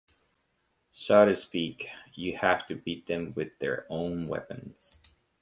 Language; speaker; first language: English; native; English